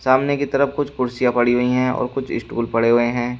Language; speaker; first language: Hindi; native; Hindi